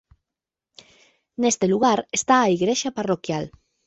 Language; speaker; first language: Galician; native; Galician